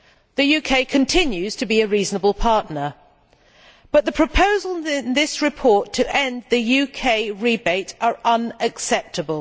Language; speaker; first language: English; native; English